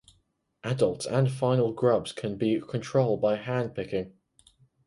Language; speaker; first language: English; native; English